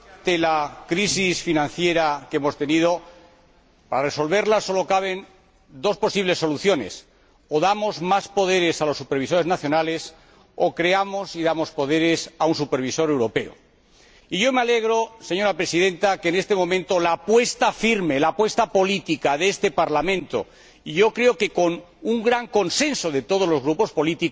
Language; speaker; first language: Spanish; native; Spanish